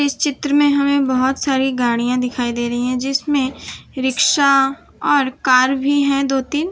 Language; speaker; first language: Hindi; non-native, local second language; Gujarati